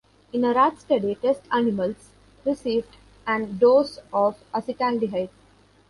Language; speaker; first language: English; non-native, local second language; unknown